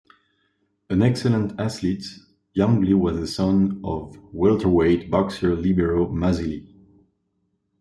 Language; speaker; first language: English; non-native, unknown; French